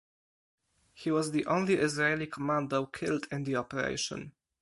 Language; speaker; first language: English; non-native, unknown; Polish